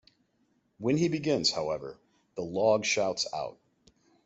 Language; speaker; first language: English; native; English